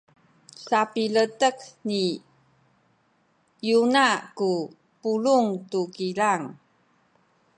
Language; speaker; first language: Sakizaya; non-native, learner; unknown